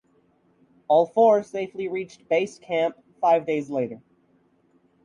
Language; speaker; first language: English; native; English